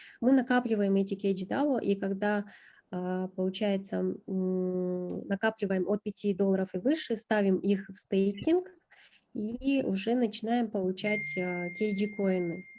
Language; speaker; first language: Russian; non-native, local second language; Kyrgyz